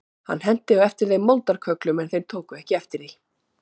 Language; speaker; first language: Icelandic; native; Icelandic